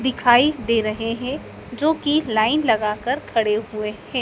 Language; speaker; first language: Hindi; native; Hindi